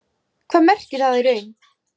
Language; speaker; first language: Icelandic; native; Icelandic